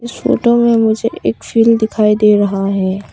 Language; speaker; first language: Hindi; non-native, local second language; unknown